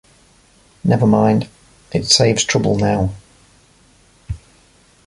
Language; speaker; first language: English; native; English